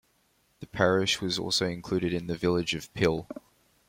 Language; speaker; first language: English; native; English